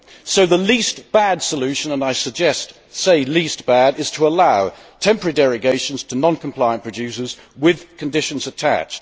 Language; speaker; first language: English; native; English